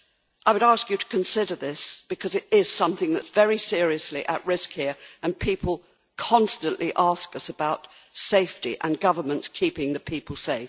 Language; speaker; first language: English; native; English